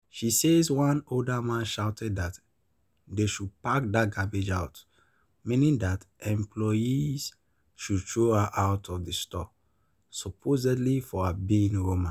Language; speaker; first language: English; non-native, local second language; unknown